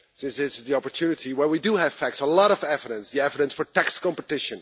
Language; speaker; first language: English; non-native, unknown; Dutch